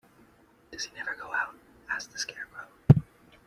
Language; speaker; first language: English; native; English